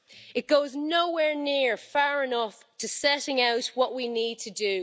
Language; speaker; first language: English; native; English